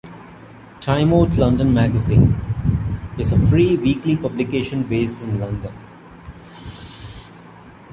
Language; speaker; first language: English; non-native, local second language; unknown